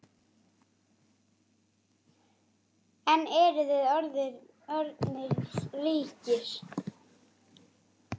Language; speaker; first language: Icelandic; native; Icelandic